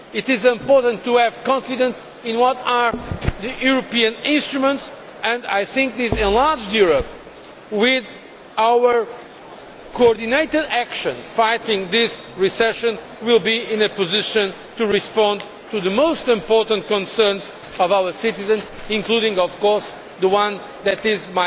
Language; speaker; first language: English; non-native, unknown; Portuguese